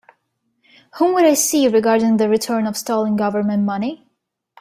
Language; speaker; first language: English; native; English